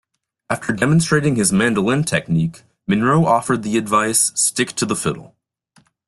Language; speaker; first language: English; native; English